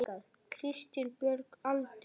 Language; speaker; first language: Icelandic; native; Icelandic